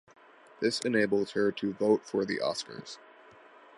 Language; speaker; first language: English; native; English